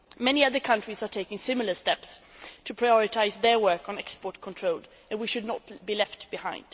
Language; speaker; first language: English; non-native, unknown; Swedish